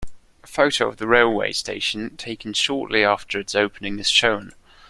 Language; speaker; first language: English; non-native, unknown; German